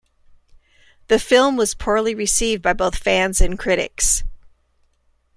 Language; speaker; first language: English; native; English